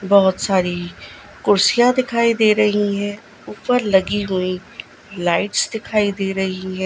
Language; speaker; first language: Hindi; non-native, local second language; Gujarati